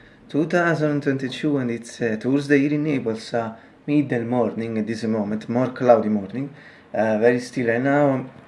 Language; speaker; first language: English; non-native, learner; Italian